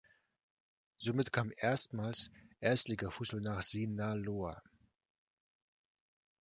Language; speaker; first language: German; non-native, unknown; Russian